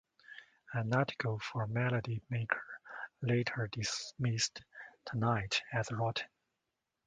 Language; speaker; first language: English; non-native, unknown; Chinese